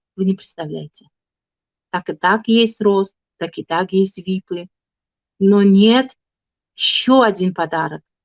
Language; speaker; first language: Russian; non-native, local second language; Tajik